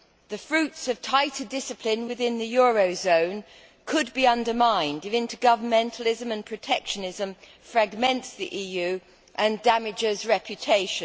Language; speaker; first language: English; native; English